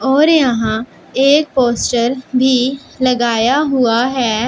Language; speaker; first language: Hindi; non-native, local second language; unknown